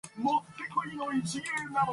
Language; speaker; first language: English; non-native, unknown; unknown